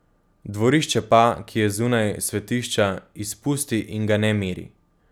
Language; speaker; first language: Slovenian; native; Slovenian